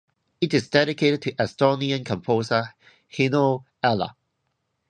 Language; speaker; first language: English; non-native, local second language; Cantonese